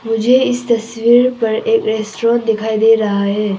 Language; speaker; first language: Hindi; non-native, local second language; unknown